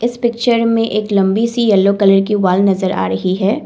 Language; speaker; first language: Hindi; non-native, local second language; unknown